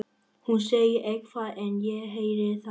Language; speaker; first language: Icelandic; non-native, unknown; Vietnamese